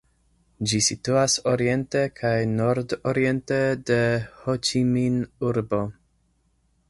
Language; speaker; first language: Esperanto; non-native, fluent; English